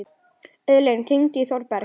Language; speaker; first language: Icelandic; native; Icelandic